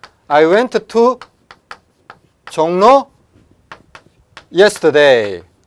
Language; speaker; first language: English; non-native, fluent; Korean